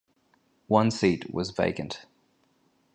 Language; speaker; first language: English; native; English